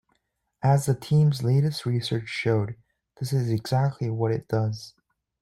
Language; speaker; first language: English; native; English